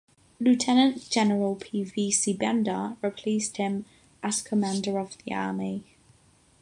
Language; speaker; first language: English; non-native, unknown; Catalan